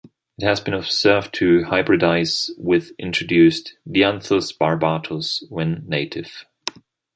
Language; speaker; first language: English; non-native, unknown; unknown